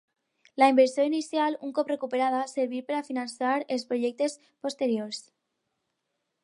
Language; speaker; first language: Catalan; non-native, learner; Spanish